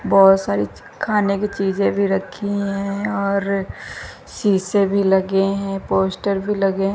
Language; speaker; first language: Hindi; non-native, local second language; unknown